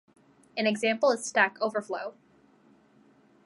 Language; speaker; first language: English; non-native, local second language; French